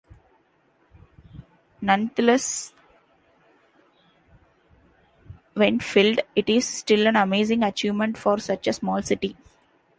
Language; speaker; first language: English; non-native, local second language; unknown